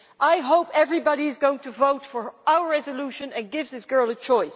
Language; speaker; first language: English; non-native, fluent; Dutch